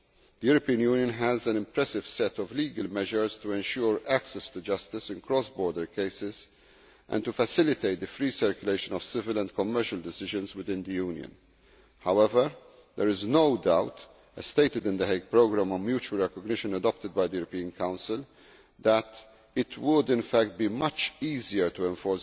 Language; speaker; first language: English; non-native, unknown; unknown